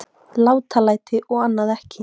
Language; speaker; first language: Icelandic; native; Icelandic